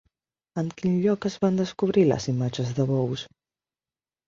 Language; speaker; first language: Catalan; non-native, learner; Spanish